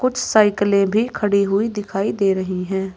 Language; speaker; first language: Hindi; native; Hindi